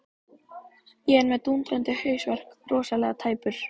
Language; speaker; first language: Icelandic; native; Icelandic